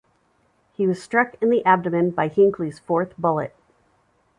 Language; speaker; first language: English; native; English